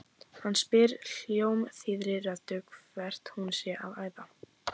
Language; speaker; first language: Icelandic; native; Icelandic